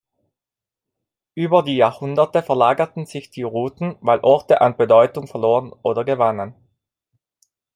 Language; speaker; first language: German; non-native, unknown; Italian